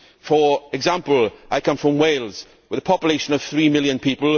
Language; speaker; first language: English; native; English